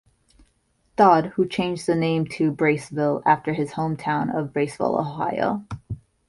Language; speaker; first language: English; native; English